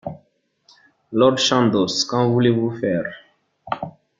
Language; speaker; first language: French; non-native, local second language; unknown